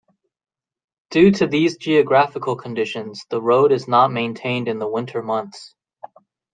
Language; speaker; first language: English; native; English